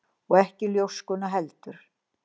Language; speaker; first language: Icelandic; native; Icelandic